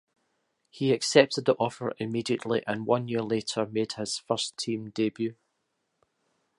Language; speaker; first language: English; native; English